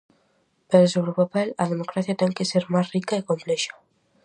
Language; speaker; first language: Galician; native; Galician